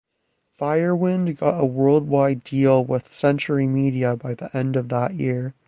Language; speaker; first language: English; native; English